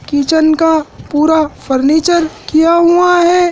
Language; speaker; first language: Hindi; native; Hindi